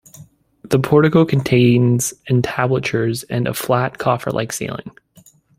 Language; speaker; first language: English; native; English